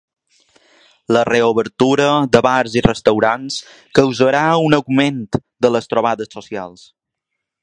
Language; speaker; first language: Catalan; native; Catalan